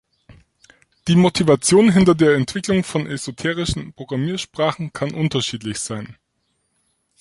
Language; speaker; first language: German; native; German